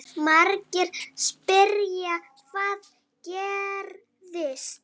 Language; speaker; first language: Icelandic; native; Icelandic